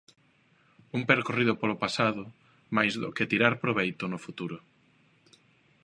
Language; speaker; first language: Galician; non-native, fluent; Spanish